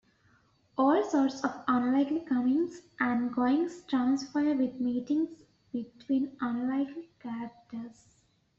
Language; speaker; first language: English; native; English